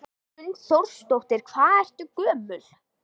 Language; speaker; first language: Icelandic; native; Icelandic